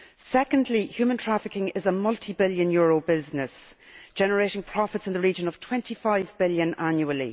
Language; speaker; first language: English; native; English